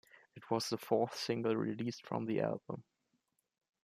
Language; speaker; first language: English; non-native, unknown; German